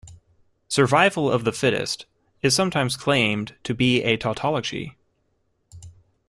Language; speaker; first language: English; native; English